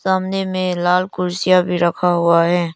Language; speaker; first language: Hindi; non-native, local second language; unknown